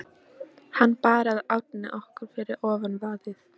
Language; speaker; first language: Icelandic; non-native, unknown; Polish